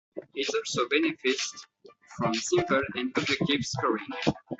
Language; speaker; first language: English; non-native, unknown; French